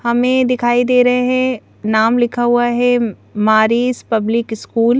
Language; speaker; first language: Hindi; native; Hindi